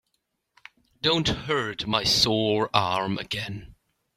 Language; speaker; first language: English; native; English